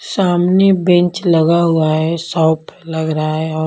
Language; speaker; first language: Hindi; non-native, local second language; Punjabi